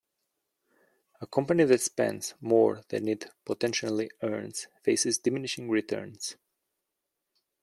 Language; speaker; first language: English; native; English